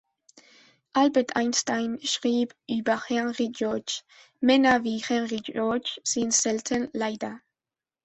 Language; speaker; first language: German; non-native, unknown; Spanish